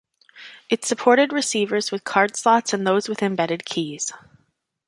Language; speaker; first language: English; native; English